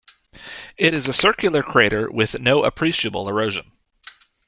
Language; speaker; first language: English; native; English